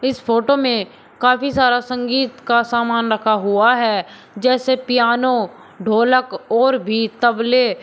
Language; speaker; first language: Hindi; native; Hindi